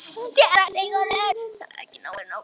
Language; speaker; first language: Icelandic; native; Icelandic